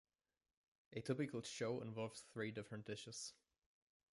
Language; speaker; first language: English; non-native, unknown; German